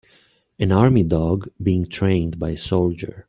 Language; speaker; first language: English; native; English